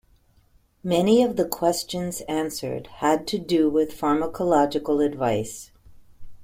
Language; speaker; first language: English; native; English